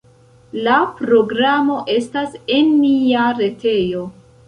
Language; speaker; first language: Esperanto; non-native, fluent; Central Kurdish